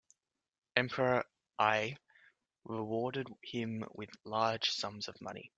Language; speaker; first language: English; native; English